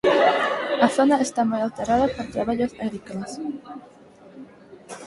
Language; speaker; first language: Galician; non-native, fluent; Spanish